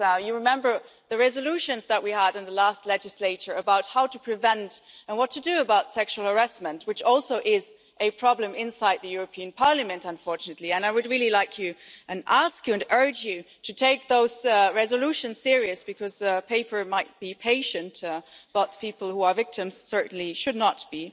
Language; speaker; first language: English; non-native, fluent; German